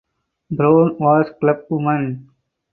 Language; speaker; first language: English; non-native, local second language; Tamil